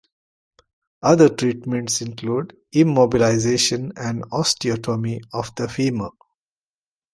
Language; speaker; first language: English; non-native, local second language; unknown